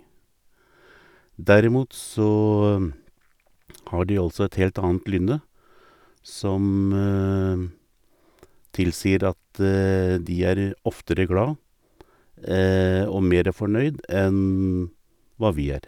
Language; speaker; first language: Norwegian; native; Norwegian